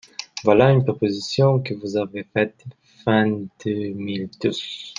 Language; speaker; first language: French; non-native, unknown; Catalan